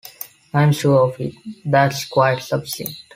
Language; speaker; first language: English; non-native, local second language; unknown